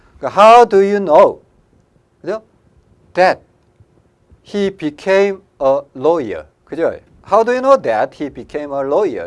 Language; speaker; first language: English; non-native, fluent; Korean